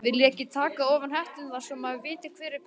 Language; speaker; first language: Icelandic; native; Icelandic